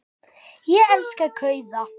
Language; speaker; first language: Icelandic; native; Icelandic